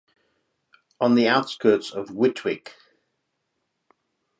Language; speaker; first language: English; native; English